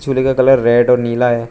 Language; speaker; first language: Hindi; non-native, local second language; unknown